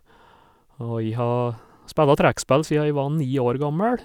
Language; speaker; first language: Norwegian; native; Norwegian